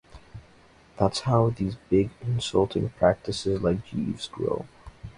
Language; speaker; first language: English; native; English